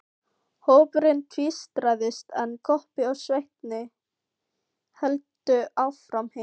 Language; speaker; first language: Icelandic; non-native, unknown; Filipino